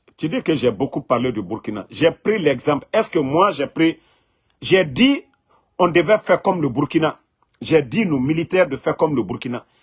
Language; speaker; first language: French; non-native, local second language; Mandingo